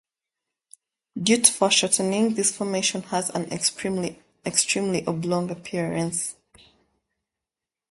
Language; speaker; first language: English; native; English